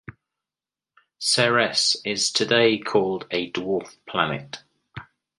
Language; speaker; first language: English; native; English